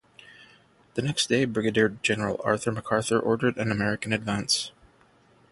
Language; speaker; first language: English; native; English